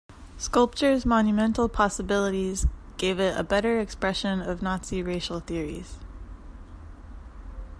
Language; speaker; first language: English; native; English